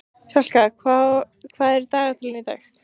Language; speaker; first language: Icelandic; native; Icelandic